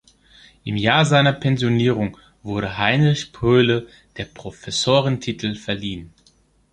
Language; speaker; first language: German; non-native, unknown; Greek